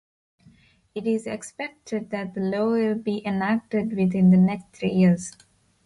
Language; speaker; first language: English; non-native, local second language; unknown